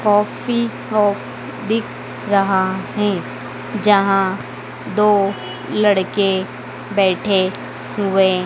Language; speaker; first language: Hindi; native; Hindi